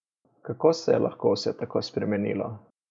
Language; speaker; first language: Slovenian; native; Slovenian